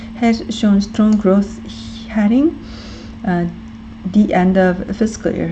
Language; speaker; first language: English; non-native, fluent; Korean